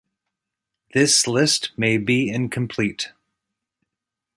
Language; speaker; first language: English; native; English